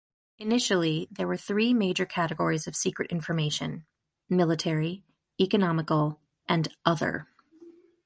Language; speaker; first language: English; native; English